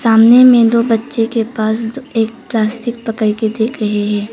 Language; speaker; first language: Hindi; non-native, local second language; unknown